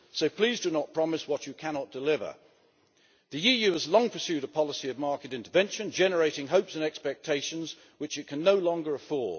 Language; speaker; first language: English; native; English